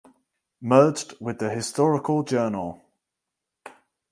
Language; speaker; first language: English; native; English